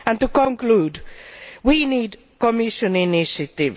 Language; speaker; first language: English; non-native, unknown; Finnish